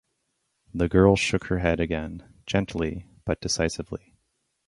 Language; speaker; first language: English; native; English